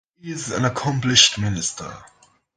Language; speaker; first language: English; native; English